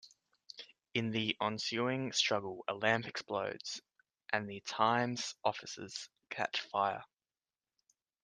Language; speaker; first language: English; native; English